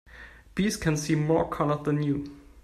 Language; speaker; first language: English; non-native, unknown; German